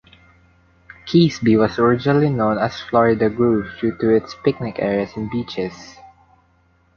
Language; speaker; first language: English; non-native, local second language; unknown